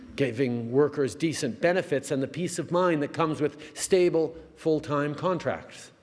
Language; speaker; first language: English; early bilingual, other home language; French